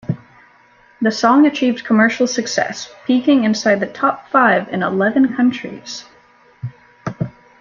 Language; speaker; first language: English; native; English